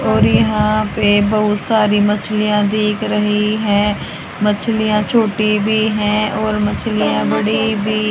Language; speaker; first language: Hindi; native; Hindi